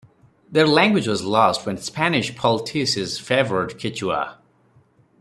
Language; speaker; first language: English; non-native, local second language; Odia